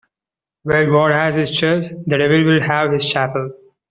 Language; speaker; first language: English; non-native, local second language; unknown